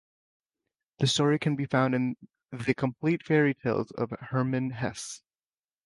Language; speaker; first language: English; native; English